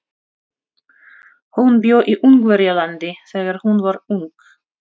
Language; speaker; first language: Icelandic; non-native, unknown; Russian